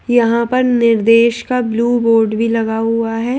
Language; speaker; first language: Hindi; native; Hindi